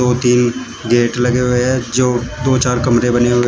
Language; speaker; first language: Hindi; native; Hindi